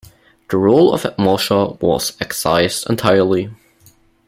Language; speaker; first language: English; non-native, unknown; German